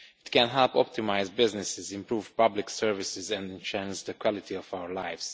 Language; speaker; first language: English; non-native, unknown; Romanian